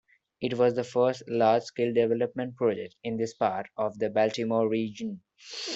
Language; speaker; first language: English; non-native, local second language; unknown